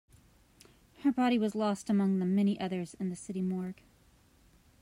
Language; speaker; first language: English; native; English